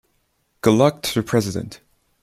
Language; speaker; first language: English; non-native, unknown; Chinese